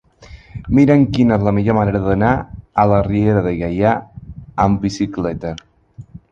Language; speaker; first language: Catalan; non-native, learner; Spanish